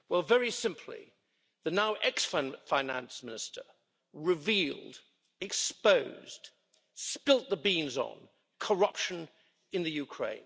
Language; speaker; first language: English; native; English